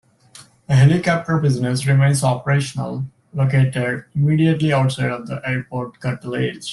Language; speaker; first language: English; non-native, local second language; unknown